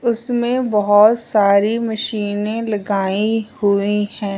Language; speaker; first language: Hindi; non-native, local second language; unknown